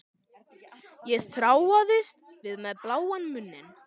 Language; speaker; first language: Icelandic; native; Icelandic